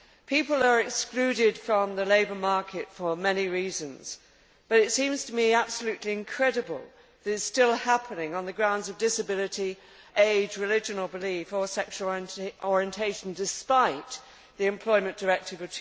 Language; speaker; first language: English; native; English